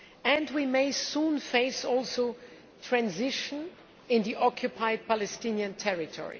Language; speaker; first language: English; non-native, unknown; German